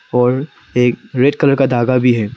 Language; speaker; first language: Hindi; non-native, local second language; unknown